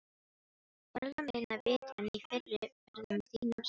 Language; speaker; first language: Icelandic; non-native, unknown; Filipino